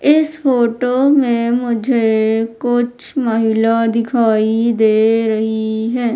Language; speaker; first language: Hindi; native; Hindi